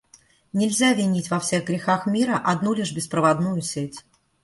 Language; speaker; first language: Russian; native; Russian